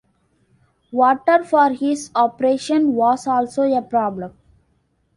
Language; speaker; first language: English; non-native, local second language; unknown